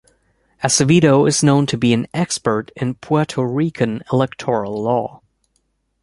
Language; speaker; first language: English; native; English